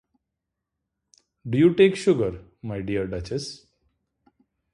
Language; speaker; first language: English; non-native, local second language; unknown